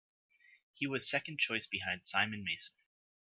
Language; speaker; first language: English; native; English